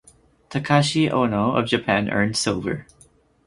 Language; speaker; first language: English; native; English